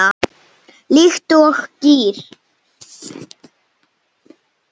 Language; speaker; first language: Icelandic; non-native, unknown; Slovenian